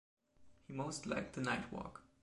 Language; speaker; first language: English; non-native, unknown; German